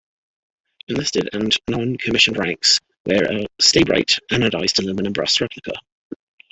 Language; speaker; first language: English; native; English